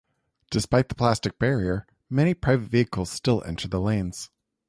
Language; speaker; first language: English; native; English